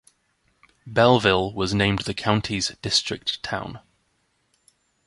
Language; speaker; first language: English; native; English